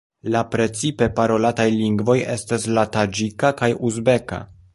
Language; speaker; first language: Esperanto; non-native, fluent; Polish